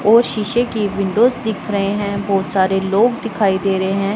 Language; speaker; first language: Hindi; non-native, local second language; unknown